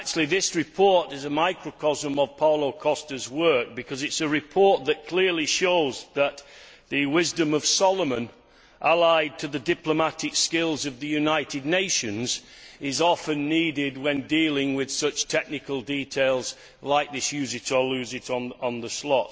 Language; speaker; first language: English; native; English